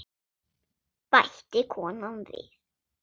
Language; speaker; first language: Icelandic; non-native, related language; Swedish